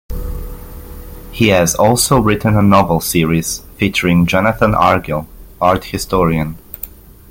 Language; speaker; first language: English; native; English